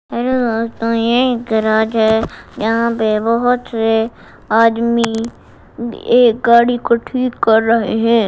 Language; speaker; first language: Hindi; non-native, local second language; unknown